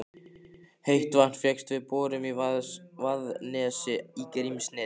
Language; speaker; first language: Icelandic; native; Icelandic